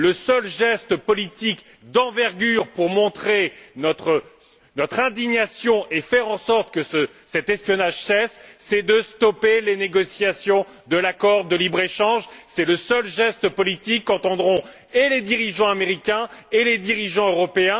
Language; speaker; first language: French; native; French